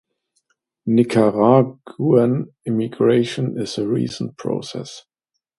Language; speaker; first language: English; non-native, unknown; German